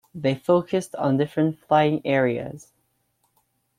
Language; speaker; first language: English; non-native, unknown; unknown